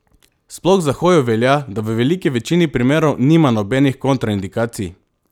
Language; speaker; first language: Slovenian; non-native, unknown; Macedonian